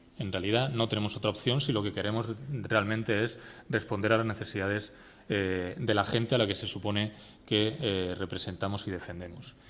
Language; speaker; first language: Spanish; native; Spanish